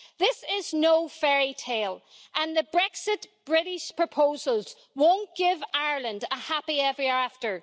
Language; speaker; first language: English; native; English